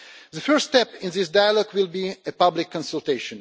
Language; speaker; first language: English; non-native, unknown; Russian